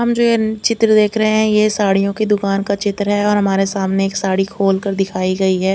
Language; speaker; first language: Hindi; non-native, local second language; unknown